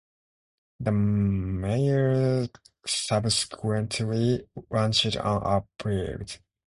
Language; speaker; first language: English; non-native, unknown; Japanese